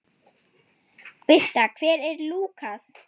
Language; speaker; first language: Icelandic; non-native, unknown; German